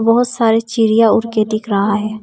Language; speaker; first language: Hindi; non-native, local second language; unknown